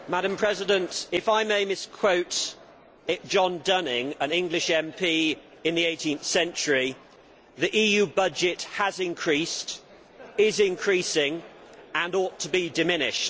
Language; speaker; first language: English; native; English